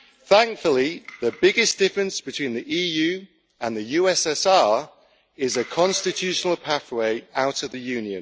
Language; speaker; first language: English; native; English